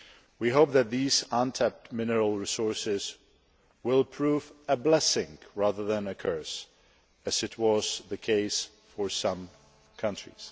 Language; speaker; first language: English; non-native, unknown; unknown